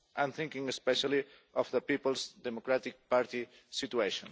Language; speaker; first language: English; non-native, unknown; Catalan